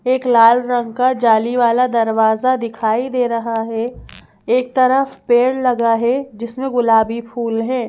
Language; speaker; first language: Hindi; native; Hindi